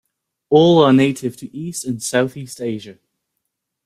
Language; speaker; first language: English; native; English